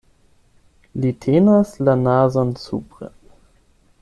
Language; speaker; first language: Esperanto; non-native, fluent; German